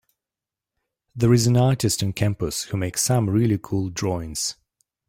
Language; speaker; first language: English; native; English